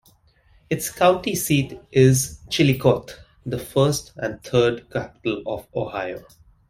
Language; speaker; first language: English; non-native, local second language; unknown